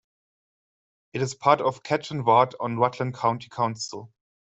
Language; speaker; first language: English; non-native, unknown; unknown